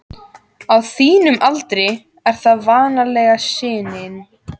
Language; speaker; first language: Icelandic; native; Icelandic